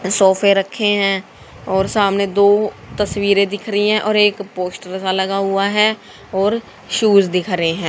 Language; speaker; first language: Hindi; native; Hindi